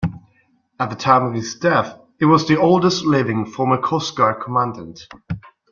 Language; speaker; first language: English; non-native, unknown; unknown